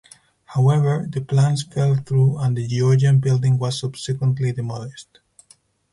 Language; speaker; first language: English; non-native, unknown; Spanish